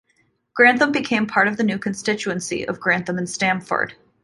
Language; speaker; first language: English; native; English